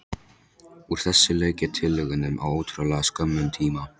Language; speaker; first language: Icelandic; non-native, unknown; Polish